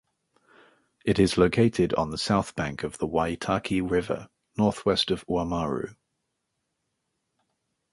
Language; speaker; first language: English; native; English